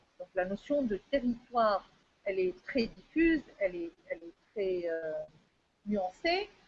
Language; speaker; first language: French; non-native, local second language; Arabic